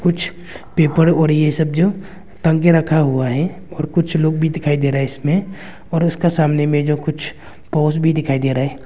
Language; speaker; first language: Hindi; non-native, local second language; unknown